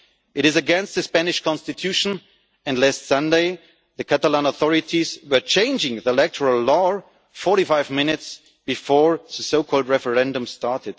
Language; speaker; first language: English; non-native, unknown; German